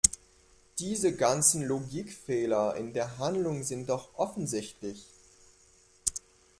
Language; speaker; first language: German; non-native, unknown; French